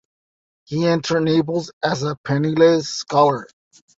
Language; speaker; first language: English; native; English